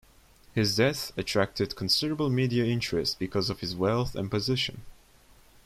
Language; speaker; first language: English; non-native, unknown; Turkish